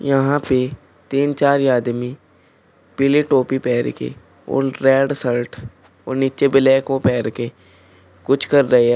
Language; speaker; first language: Hindi; native; Hindi